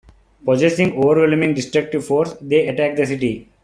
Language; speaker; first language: English; non-native, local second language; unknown